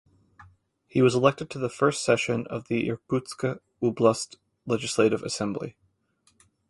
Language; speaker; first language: English; native; English